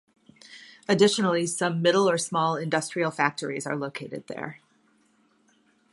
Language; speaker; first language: English; native; English